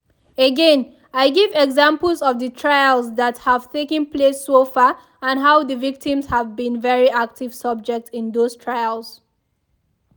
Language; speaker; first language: English; non-native, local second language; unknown